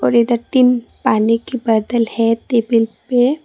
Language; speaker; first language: Hindi; non-native, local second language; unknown